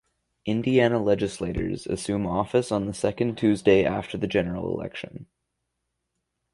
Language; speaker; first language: English; native; English